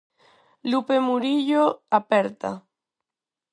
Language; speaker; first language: Galician; non-native, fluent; Spanish